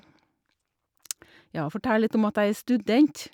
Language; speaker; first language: Norwegian; native; Norwegian